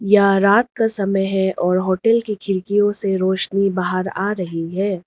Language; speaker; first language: Hindi; non-native, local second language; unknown